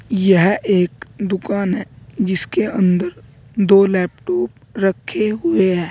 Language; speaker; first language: Hindi; native; Hindi